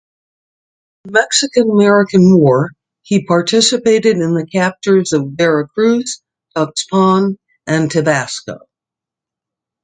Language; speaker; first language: English; native; English